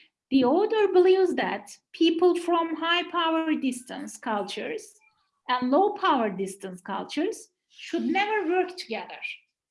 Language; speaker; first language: English; non-native, fluent; Turkish